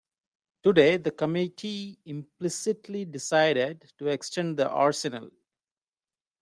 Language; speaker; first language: English; non-native, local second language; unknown